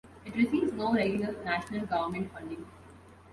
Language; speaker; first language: English; non-native, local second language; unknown